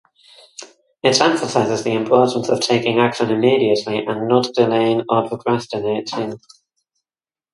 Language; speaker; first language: English; native; English